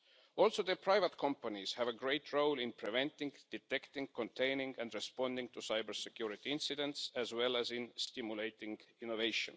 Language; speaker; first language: English; non-native, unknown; Estonian